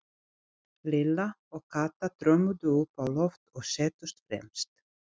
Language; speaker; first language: Icelandic; non-native, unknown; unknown